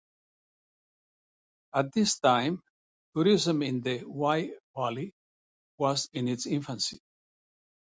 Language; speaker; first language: English; non-native, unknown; Catalan